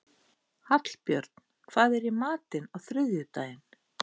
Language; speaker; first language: Icelandic; native; Icelandic